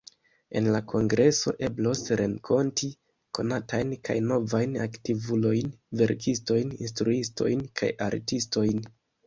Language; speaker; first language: Esperanto; non-native, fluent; Kinyarwanda